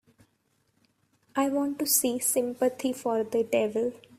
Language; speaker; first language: English; non-native, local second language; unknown